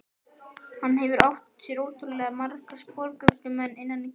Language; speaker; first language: Icelandic; non-native, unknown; Japanese